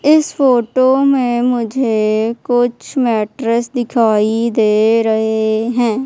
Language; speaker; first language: Hindi; native; Hindi